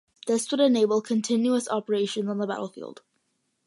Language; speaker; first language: English; early bilingual, other home language; Malayalam